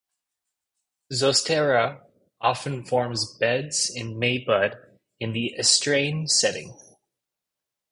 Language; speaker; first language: English; native; English